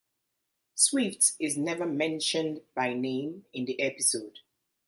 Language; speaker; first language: English; native; English